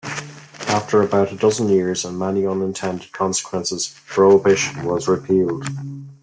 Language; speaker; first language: English; native; English